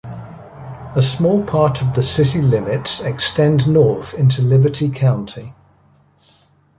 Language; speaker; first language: English; native; English